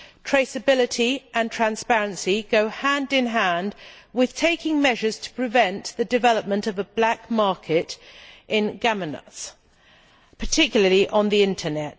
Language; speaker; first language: English; native; English